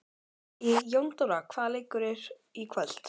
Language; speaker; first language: Icelandic; native; Icelandic